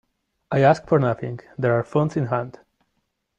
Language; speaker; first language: English; non-native, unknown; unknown